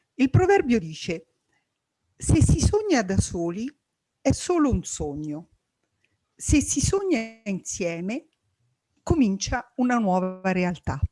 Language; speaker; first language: Italian; native; Italian